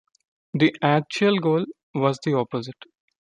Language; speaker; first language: English; non-native, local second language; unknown